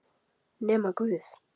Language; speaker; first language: Icelandic; native; Icelandic